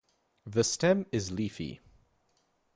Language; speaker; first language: English; native; English